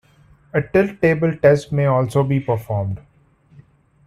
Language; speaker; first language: English; non-native, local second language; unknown